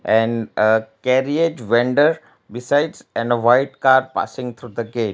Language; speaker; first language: English; non-native, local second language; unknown